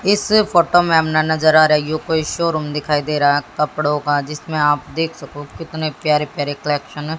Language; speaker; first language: Hindi; native; Hindi